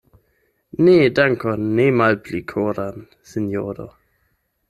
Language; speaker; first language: Esperanto; non-native, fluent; German